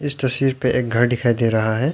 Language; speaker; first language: Hindi; non-native, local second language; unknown